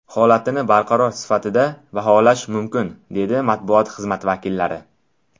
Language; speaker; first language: Uzbek; non-native, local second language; Tajik